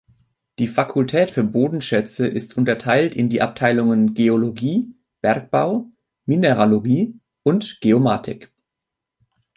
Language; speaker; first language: German; native; German